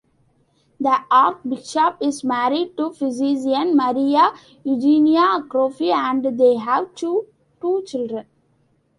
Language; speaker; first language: English; non-native, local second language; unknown